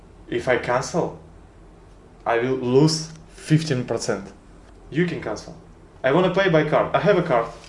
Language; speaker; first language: English; non-native, learner; Russian